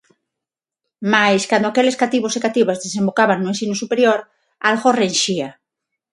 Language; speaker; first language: Galician; non-native, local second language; Spanish